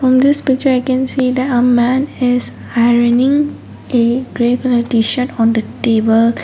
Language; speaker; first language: English; non-native, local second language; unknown